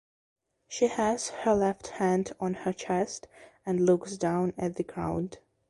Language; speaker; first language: English; non-native, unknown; Belarusian